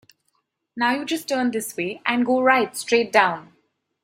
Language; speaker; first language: English; non-native, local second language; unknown